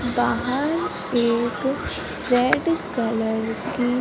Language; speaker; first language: Hindi; native; Hindi